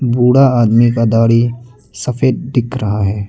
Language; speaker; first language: Hindi; non-native, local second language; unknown